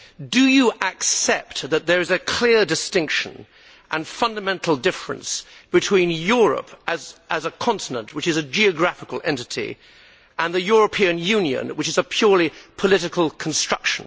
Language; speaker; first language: English; native; English